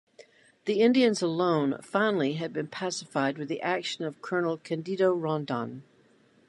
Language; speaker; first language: English; native; English